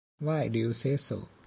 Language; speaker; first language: English; non-native, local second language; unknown